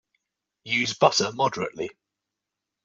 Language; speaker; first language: English; native; English